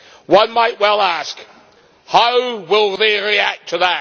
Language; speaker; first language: English; native; English